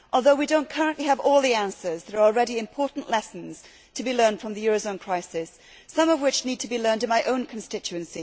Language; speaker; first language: English; native; English